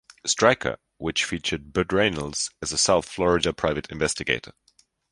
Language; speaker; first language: English; non-native, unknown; German